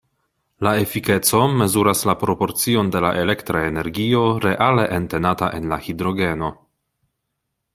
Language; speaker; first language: Esperanto; non-native, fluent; Polish